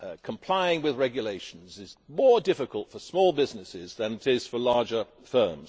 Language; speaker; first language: English; native; English